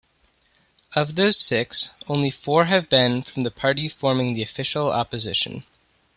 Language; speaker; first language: English; native; English